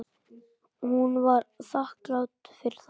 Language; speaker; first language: Icelandic; native; Icelandic